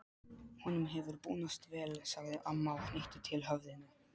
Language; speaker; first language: Icelandic; non-native, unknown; Polish